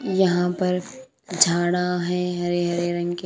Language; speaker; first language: Hindi; native; Hindi